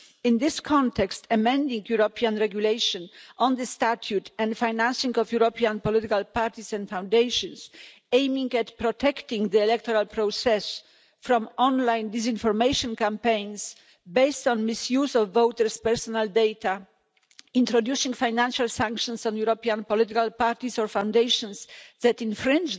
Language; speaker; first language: English; non-native, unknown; Polish